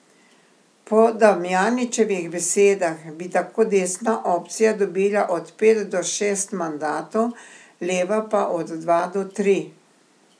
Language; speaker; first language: Slovenian; native; Slovenian